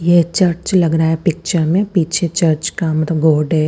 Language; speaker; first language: Hindi; non-native, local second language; Punjabi